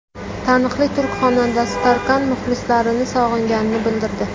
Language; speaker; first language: Uzbek; native; Uzbek